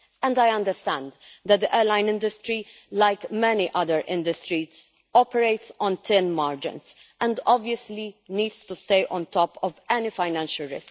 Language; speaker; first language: English; non-native, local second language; Maltese